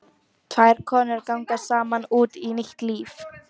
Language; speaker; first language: Icelandic; non-native, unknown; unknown